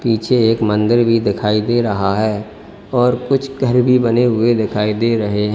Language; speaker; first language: Hindi; native; Hindi